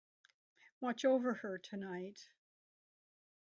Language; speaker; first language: English; native; English